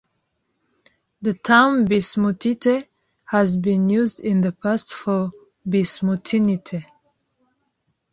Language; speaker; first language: English; non-native, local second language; Kinyarwanda